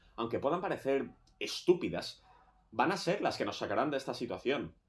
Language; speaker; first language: Spanish; native; Spanish